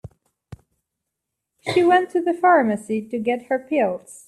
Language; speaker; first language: English; native; English